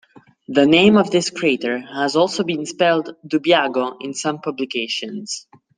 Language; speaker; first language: English; non-native, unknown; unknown